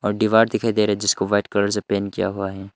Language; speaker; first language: Hindi; non-native, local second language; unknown